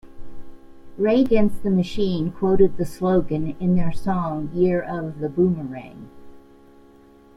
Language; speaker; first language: English; native; English